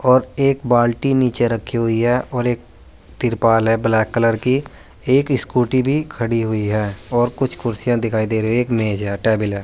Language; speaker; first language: Hindi; native; Hindi